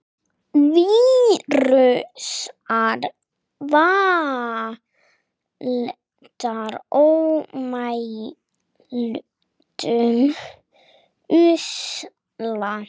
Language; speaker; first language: Icelandic; non-native, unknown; English